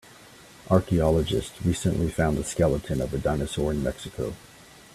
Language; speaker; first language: English; native; English